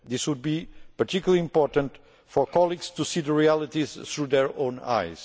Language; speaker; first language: English; non-native, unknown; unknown